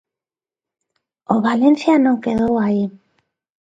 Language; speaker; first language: Galician; non-native, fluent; Spanish